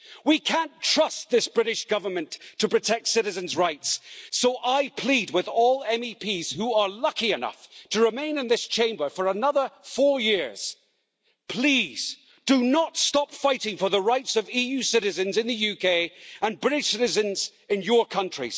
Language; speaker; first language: English; native; English